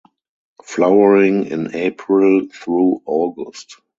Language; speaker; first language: English; non-native, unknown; German